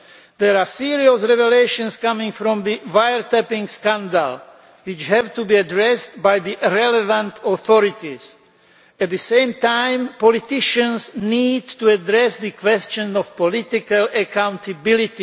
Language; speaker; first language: English; non-native, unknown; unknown